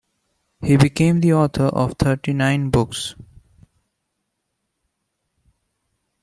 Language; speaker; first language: English; non-native, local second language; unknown